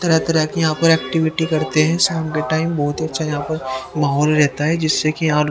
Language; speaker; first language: Hindi; native; Hindi